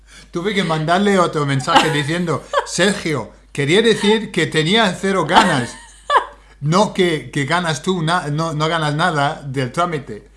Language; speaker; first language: Spanish; non-native, fluent; English